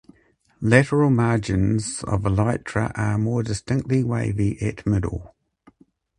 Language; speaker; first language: English; native; English